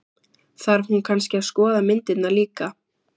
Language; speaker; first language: Icelandic; native; Icelandic